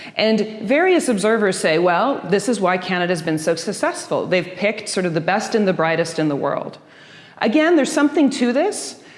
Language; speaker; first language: English; early bilingual, other home language; Dutch